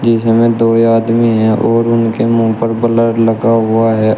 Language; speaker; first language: Hindi; native; Hindi